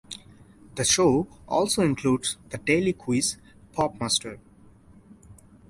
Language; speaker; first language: English; non-native, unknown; Bangla